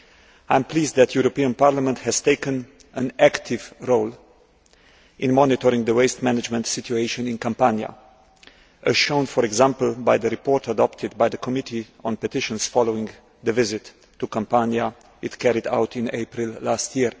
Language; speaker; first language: English; non-native, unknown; Slovenian